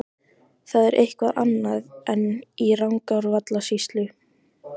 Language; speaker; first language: Icelandic; native; Icelandic